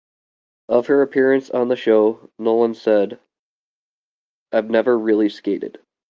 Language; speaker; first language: English; native; English